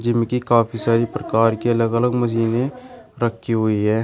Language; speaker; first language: Hindi; native; Hindi